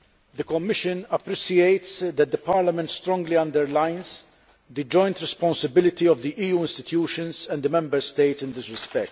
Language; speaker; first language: English; non-native, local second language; Maltese